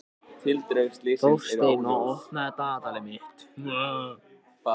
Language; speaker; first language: Icelandic; non-native, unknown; Japanese